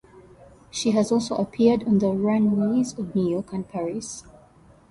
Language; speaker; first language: English; native; English